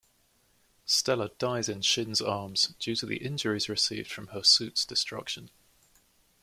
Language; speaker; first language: English; native; English